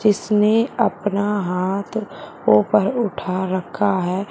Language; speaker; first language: Hindi; native; Hindi